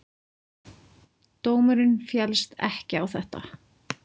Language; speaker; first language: Icelandic; native; Icelandic